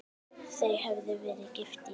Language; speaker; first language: Icelandic; native; Icelandic